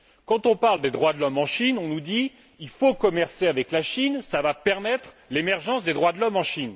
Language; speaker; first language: French; native; French